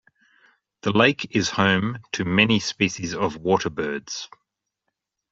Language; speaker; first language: English; native; English